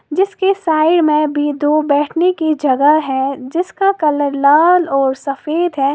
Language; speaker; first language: Hindi; native; Hindi